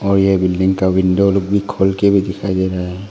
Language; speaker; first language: Hindi; non-native, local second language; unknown